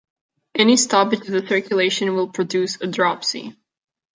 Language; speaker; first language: English; non-native, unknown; Catalan